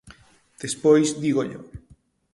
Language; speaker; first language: Galician; non-native, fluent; Spanish